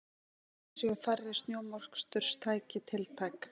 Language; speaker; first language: Icelandic; native; Icelandic